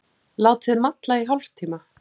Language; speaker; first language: Icelandic; native; Icelandic